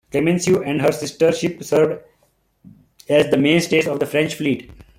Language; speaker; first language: English; non-native, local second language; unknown